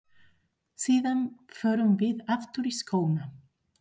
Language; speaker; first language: Icelandic; non-native, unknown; Spanish